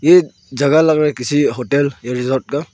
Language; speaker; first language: Hindi; early bilingual, other home language; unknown